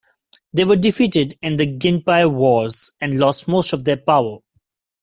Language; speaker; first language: English; non-native, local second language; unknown